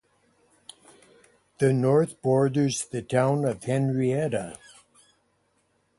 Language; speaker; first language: English; native; English